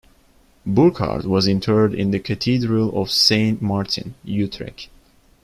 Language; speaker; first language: English; non-native, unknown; Turkish